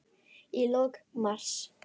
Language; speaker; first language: Icelandic; native; Icelandic